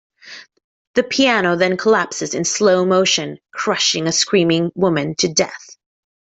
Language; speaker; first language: English; native; English